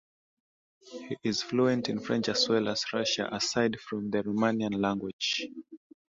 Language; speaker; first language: English; non-native, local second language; Swahili